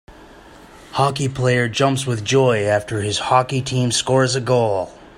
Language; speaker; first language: English; native; English